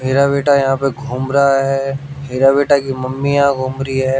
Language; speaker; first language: Hindi; native; Hindi